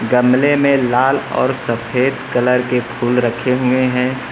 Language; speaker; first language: Hindi; native; Hindi